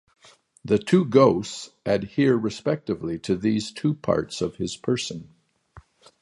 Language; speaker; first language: English; native; English